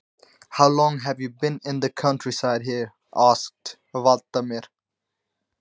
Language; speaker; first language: Icelandic; non-native, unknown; Nepali